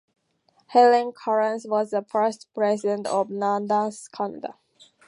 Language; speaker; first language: English; native; English